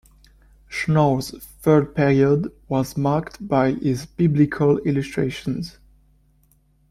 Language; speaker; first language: English; non-native, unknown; French